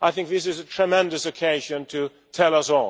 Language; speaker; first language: English; non-native, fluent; Swedish